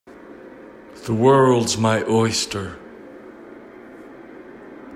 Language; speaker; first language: English; native; English